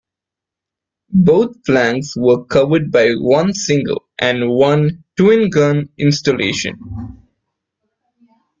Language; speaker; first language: English; non-native, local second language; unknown